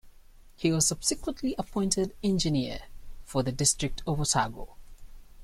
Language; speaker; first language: English; native; English